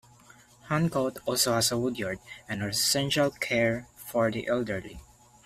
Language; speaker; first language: English; non-native, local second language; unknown